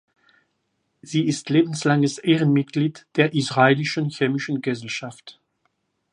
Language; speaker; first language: German; non-native, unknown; French